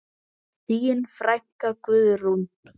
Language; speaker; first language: Icelandic; native; Icelandic